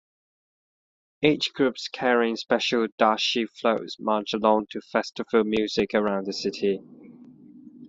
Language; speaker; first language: English; non-native, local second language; Cantonese